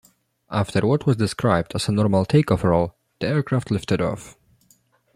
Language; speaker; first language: English; non-native, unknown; Polish